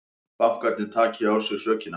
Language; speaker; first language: Icelandic; native; Icelandic